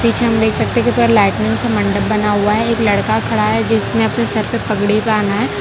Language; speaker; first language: Hindi; non-native, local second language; Gujarati